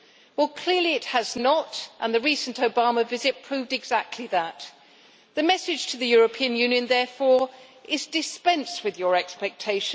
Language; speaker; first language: English; native; English